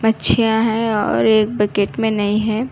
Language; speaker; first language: Hindi; non-native, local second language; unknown